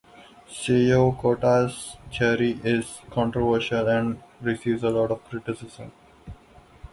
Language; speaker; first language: English; non-native, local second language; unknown